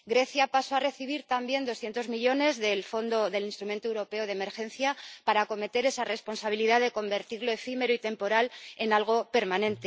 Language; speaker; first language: Spanish; native; Spanish